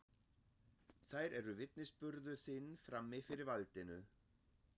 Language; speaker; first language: Icelandic; non-native, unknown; German